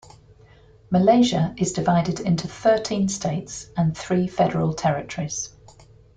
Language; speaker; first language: English; native; English